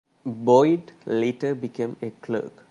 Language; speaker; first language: English; non-native, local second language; Malayalam